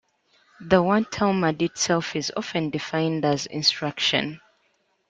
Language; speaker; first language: English; native; English